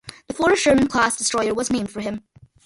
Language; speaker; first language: English; early bilingual, other home language; Malayalam